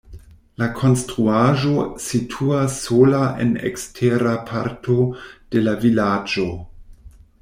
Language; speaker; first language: Esperanto; non-native, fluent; German